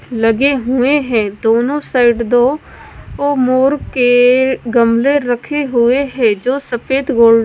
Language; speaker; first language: Hindi; non-native, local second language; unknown